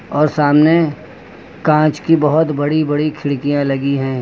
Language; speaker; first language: Hindi; native; Hindi